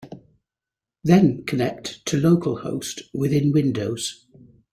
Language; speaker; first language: English; native; English